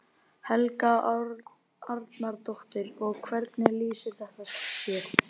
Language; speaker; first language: Icelandic; native; Icelandic